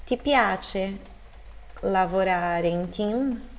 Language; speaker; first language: Italian; non-native, fluent; Portuguese